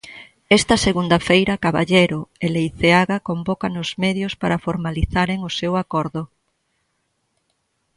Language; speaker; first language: Galician; native; Galician